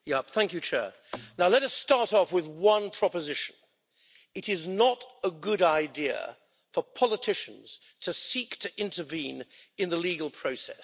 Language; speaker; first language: English; native; English